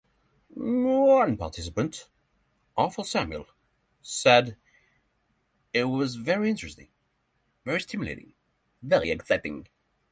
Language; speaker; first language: English; non-native, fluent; Norwegian